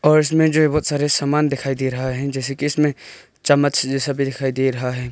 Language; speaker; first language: Hindi; non-native, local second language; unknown